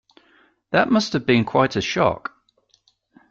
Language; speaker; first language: English; native; English